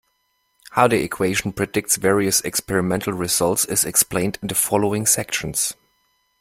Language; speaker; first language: English; non-native, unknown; German